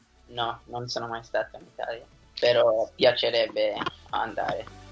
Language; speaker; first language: Italian; non-native, learner; English